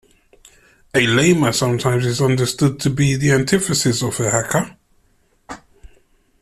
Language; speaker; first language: English; native; English